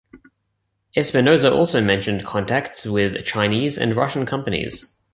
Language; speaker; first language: English; native; English